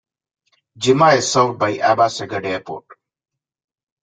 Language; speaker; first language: English; non-native, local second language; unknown